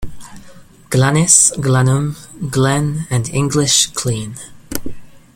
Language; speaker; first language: English; native; English